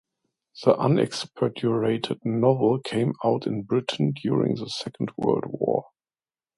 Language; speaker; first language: English; non-native, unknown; German